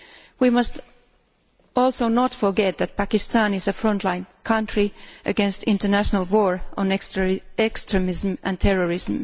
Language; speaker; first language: English; non-native, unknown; Finnish